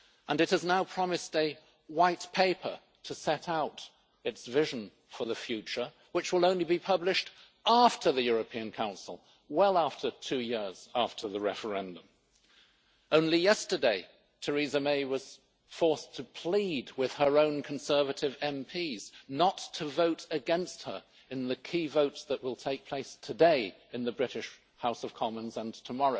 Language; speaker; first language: English; native; English